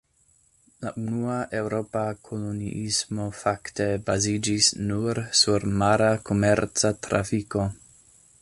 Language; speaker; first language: Esperanto; non-native, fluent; English